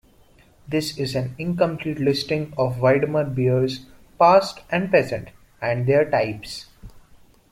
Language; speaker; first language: English; non-native, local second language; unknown